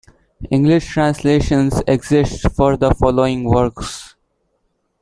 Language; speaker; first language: English; non-native, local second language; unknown